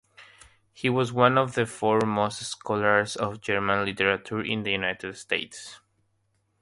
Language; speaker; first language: English; non-native, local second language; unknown